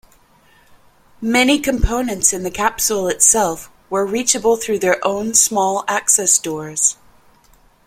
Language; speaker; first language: English; native; English